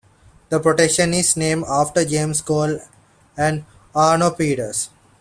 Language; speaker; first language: English; non-native, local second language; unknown